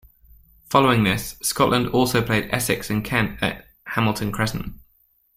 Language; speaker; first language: English; native; English